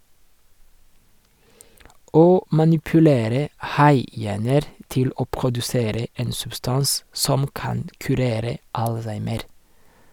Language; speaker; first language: Norwegian; non-native, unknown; Rundi